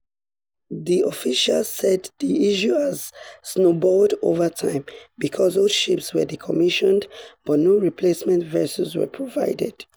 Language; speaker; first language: English; non-native, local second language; Yoruba